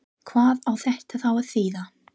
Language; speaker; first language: Icelandic; non-native, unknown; English